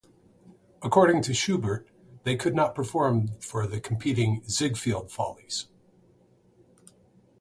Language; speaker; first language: English; native; English